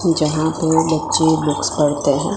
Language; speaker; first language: Hindi; non-native, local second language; Gujarati